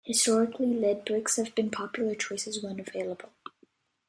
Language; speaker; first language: English; native; English